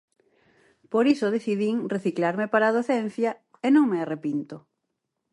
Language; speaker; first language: Galician; native; Galician